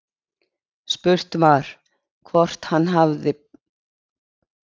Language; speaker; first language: Icelandic; native; Icelandic